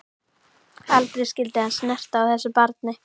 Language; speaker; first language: Icelandic; native; Icelandic